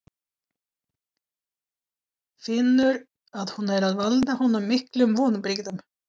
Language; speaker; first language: Icelandic; non-native, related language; Swedish